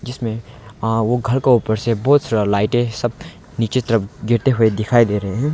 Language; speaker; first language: Hindi; non-native, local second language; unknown